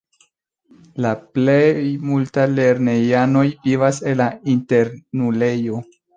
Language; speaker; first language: Esperanto; non-native, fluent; Spanish